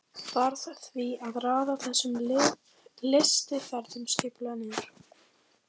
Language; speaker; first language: Icelandic; native; Icelandic